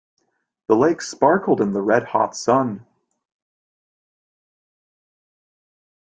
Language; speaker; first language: English; native; English